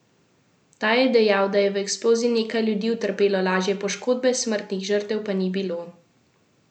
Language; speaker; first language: Slovenian; native; Slovenian